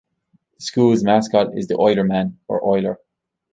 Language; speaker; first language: English; native; English